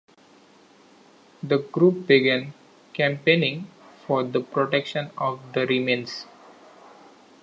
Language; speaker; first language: English; non-native, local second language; Marathi